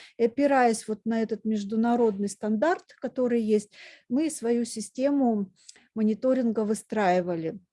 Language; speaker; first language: Russian; native; Russian